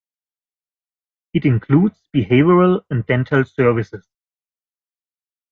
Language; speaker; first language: English; non-native, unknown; German